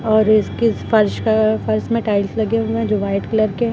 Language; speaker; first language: Hindi; native; Hindi